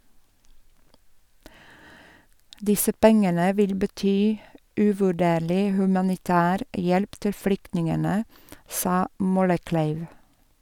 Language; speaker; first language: Norwegian; non-native, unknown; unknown